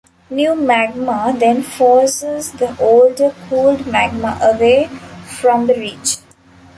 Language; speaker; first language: English; non-native, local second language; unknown